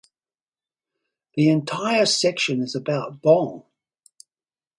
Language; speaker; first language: English; native; English